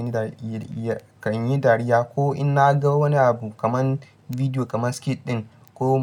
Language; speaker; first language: Hausa; non-native, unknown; Yoruba